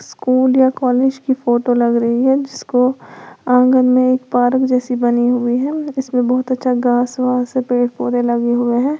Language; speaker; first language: Hindi; native; Hindi